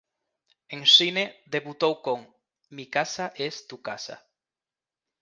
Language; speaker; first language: Galician; native; Galician